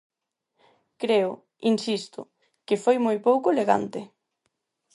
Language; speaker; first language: Galician; non-native, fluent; Spanish